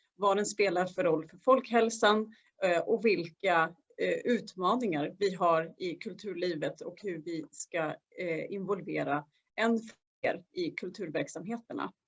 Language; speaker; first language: Swedish; non-native, fluent; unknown